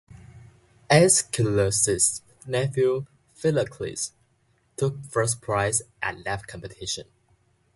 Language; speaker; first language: English; non-native, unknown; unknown